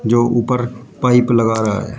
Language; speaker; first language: Hindi; native; Hindi